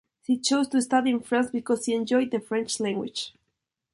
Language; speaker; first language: English; non-native, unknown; Spanish